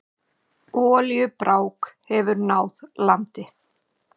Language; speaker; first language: Icelandic; native; Icelandic